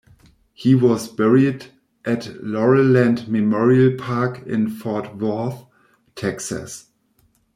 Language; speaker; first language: English; non-native, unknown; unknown